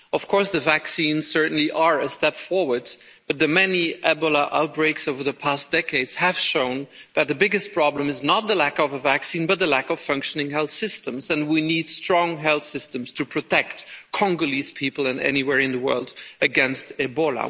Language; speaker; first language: English; non-native, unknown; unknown